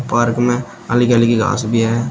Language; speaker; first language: Hindi; native; Hindi